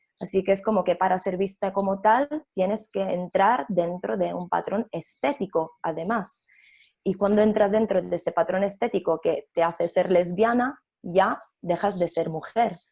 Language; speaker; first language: Spanish; non-native, fluent; Italian